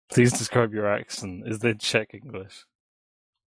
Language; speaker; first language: English; non-native, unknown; Czech